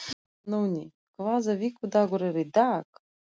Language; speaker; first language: Icelandic; non-native, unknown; Russian